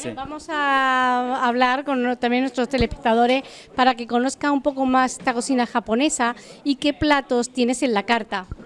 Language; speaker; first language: Spanish; native; Spanish